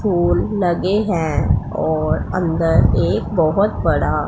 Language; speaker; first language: Hindi; non-native, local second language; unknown